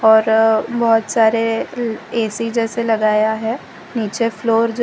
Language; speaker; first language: Hindi; non-native, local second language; Gujarati